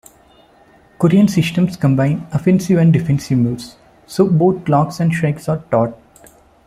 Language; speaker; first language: English; non-native, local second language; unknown